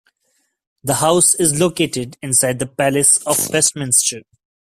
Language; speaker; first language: English; non-native, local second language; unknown